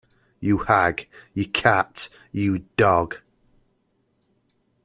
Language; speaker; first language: English; native; English